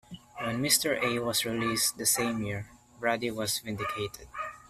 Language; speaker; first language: English; non-native, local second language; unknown